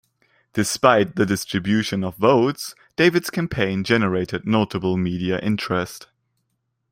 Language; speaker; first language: English; non-native, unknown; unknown